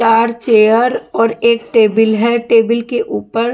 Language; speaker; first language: Hindi; non-native, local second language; Punjabi